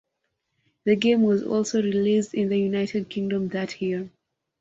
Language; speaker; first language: English; non-native, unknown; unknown